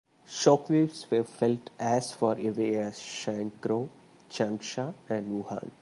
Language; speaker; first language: English; non-native, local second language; Malayalam